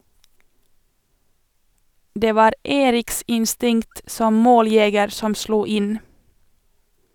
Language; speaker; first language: Norwegian; non-native, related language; Swedish